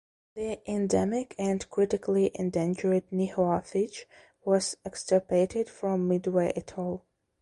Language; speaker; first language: English; non-native, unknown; Belarusian